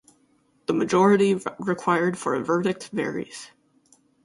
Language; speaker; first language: English; native; English